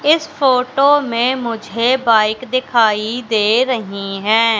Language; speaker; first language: Hindi; native; Hindi